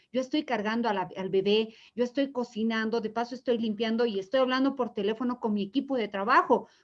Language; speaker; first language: Spanish; native; Spanish